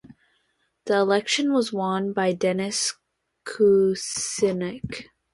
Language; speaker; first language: English; native; English